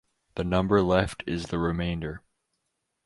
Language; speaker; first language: English; native; English